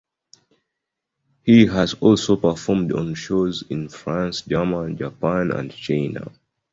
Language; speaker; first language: English; non-native, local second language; Ganda